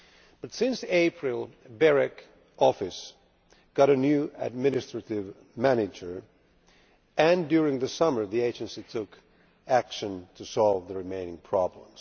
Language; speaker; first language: English; non-native, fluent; Finnish